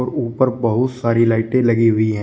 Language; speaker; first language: Hindi; native; Hindi